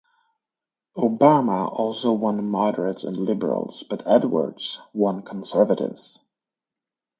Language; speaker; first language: English; native; English